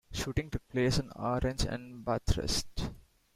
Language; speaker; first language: English; non-native, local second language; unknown